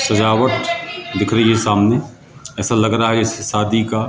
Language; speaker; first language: Hindi; native; Hindi